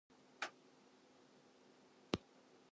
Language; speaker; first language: English; non-native, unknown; Japanese